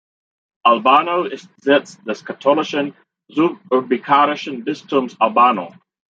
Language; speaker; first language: German; non-native, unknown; English